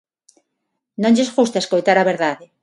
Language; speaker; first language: Galician; non-native, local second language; Spanish